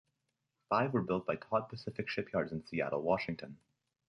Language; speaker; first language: English; native; English